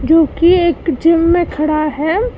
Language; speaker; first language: Hindi; non-native, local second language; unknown